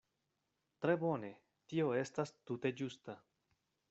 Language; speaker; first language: Esperanto; non-native, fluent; Spanish